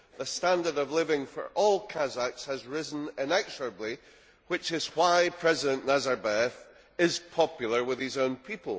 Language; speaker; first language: English; native; English